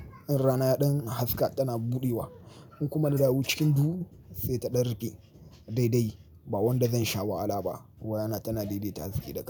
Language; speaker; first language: Hausa; native; Hausa